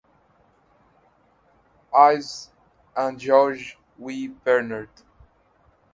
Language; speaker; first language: English; non-native, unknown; Arabic